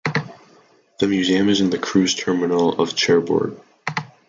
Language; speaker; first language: English; native; English